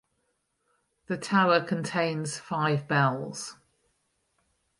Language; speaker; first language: English; native; English